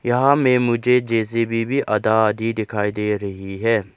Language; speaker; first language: Hindi; non-native, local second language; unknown